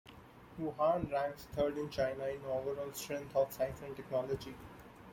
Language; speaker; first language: English; non-native, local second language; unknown